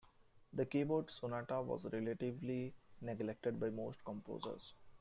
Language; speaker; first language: English; non-native, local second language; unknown